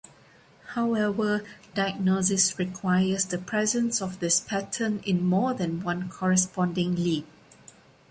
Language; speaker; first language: English; non-native, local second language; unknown